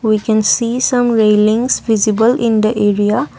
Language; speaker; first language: English; non-native, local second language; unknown